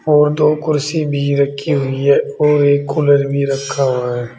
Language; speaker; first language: Hindi; native; Hindi